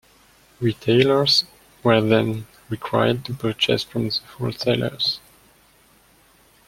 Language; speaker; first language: English; non-native, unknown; French